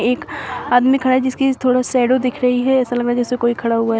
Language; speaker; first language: Hindi; native; Hindi